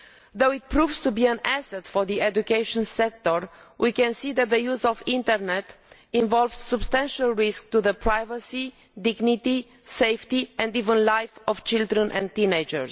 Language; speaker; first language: English; non-native, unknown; Romanian